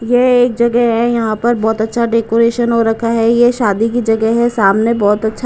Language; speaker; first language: Hindi; non-native, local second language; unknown